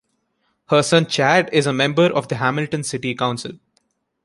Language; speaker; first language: English; non-native, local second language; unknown